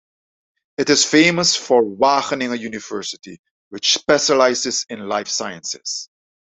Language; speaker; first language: English; non-native, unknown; Dutch